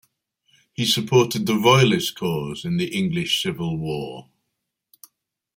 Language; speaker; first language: English; native; English